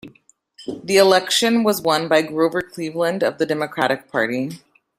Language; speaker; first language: English; native; English